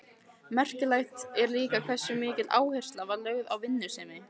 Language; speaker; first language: Icelandic; native; Icelandic